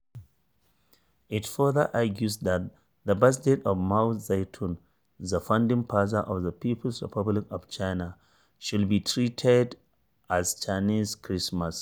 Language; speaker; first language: English; non-native, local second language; Hausa